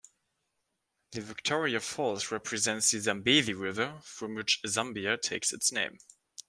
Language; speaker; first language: English; non-native, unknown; German